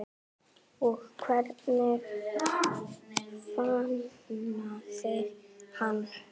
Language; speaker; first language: Icelandic; native; Icelandic